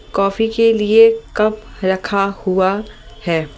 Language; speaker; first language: Hindi; native; Hindi